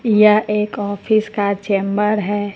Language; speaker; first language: Hindi; native; Hindi